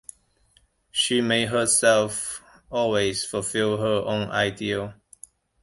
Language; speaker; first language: English; non-native, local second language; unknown